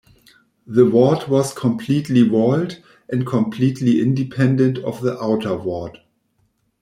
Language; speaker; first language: English; non-native, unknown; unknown